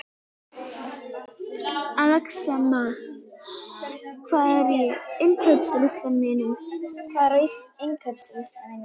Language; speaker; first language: Icelandic; native; Icelandic